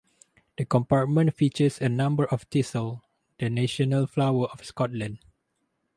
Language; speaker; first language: English; non-native, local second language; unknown